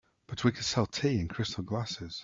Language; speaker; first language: English; native; English